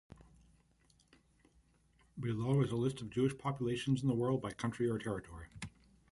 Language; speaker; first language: English; native; English